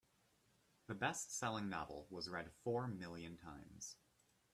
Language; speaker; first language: English; native; English